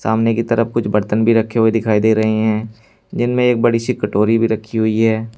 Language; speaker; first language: Hindi; native; Hindi